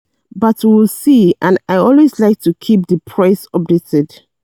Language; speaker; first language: English; non-native, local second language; Yoruba